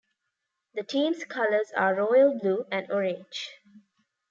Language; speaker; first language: English; non-native, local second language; Tamil